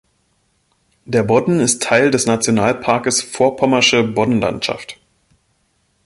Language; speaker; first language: German; native; German